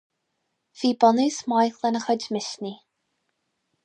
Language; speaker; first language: Irish; non-native, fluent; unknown